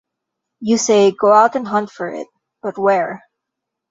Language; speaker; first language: English; non-native, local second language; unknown